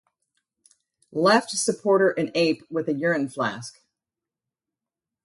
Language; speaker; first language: English; native; English